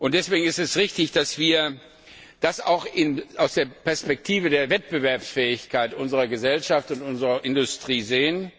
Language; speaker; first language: German; non-native, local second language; Luxembourgish